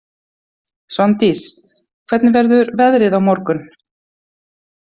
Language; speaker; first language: Icelandic; native; Icelandic